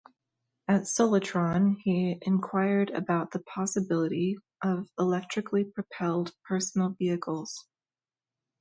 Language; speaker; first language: English; native; English